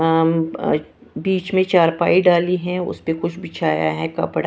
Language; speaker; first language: Hindi; non-native, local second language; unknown